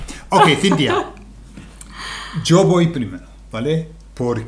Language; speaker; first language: Spanish; non-native, fluent; English